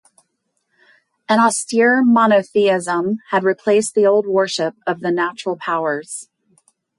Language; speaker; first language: English; native; English